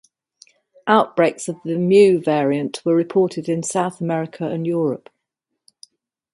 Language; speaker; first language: English; native; English